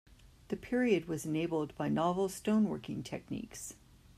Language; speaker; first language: English; native; English